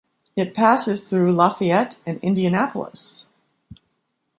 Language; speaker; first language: English; native; English